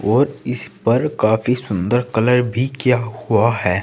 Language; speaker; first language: Hindi; native; Hindi